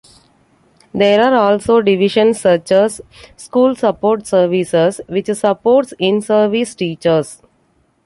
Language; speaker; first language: English; non-native, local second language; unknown